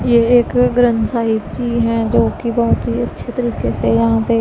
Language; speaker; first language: Hindi; non-native, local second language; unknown